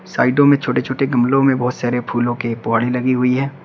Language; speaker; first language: Hindi; native; Hindi